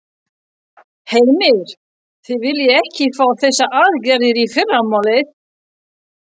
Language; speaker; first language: Icelandic; non-native, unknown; French